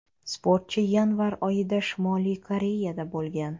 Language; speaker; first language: Uzbek; non-native, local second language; Kazakh